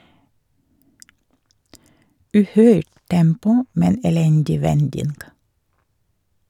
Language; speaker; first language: Norwegian; non-native, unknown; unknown